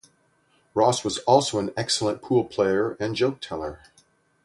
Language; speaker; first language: English; native; English